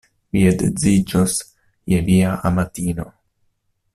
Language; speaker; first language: Esperanto; non-native, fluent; Italian